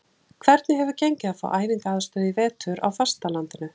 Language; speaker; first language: Icelandic; native; Icelandic